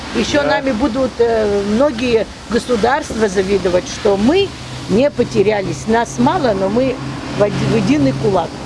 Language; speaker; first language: Russian; non-native, local second language; Abkhazian